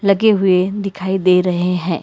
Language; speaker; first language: Hindi; non-native, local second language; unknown